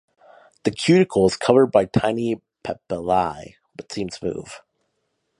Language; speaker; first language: English; native; English